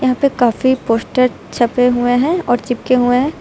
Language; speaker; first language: Hindi; native; Hindi